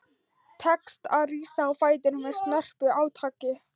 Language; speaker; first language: Icelandic; non-native, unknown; Thai